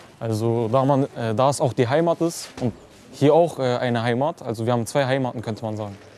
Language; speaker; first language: German; early bilingual, other home language; Turkish